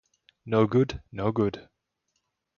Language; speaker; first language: English; non-native, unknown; German